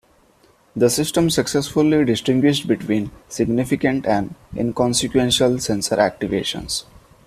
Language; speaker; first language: English; non-native, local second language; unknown